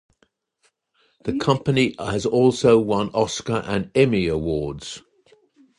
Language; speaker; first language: English; native; English